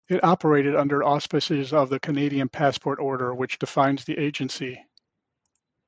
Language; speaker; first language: English; native; English